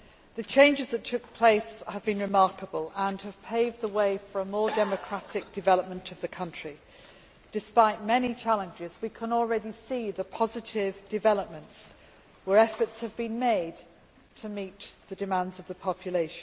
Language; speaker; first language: English; native; English